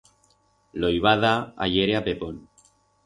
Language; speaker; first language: Aragonese; non-native, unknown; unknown